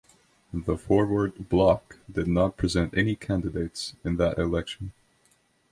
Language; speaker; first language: English; non-native, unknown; Estonian